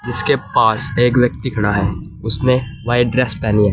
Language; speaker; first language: Hindi; native; Hindi